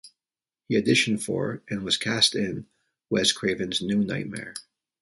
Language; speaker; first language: English; native; English